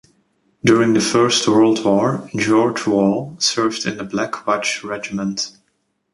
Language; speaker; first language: English; native; English